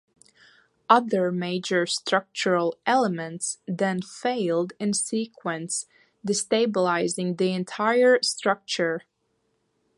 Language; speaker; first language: English; non-native, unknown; Latvian